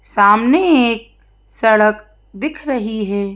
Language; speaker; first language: Hindi; native; Hindi